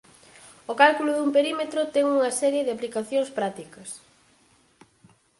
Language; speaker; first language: Galician; native; Galician